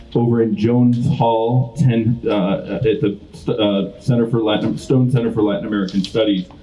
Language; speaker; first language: English; native; English